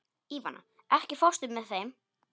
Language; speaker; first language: Icelandic; non-native, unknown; Polish